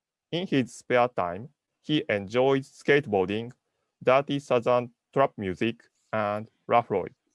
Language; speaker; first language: English; non-native, learner; Japanese